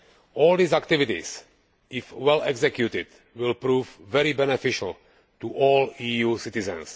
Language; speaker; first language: English; non-native, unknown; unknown